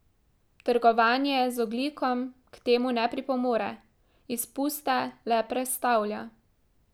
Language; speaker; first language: Slovenian; native; Slovenian